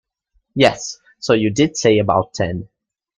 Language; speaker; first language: English; native; English